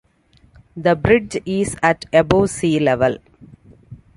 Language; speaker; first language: English; non-native, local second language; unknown